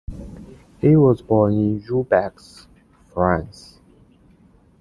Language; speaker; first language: English; non-native, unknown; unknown